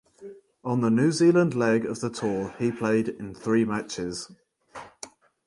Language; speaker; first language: English; native; English